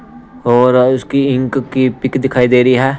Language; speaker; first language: Hindi; non-native, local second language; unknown